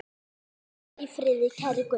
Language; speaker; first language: Icelandic; native; Icelandic